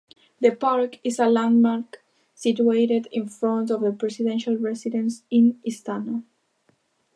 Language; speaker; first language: English; non-native, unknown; Galician